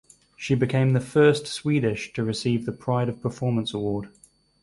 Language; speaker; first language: English; native; English